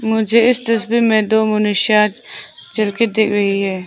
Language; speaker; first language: Hindi; non-native, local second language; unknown